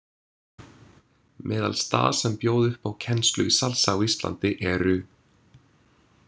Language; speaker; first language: Icelandic; non-native, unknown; English